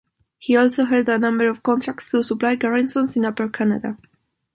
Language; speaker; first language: English; non-native, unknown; Spanish